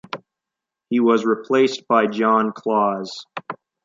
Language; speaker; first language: English; native; English